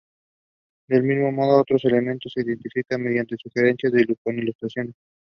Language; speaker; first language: English; non-native, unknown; Spanish